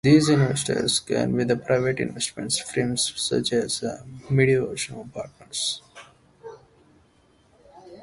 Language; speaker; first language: English; native; English